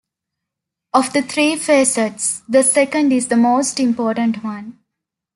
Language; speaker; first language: English; non-native, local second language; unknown